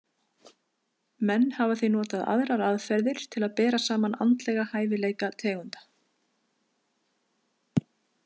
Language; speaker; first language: Icelandic; native; Icelandic